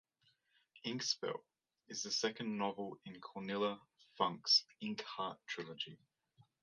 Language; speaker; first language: English; native; English